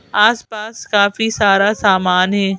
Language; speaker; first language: Hindi; native; Hindi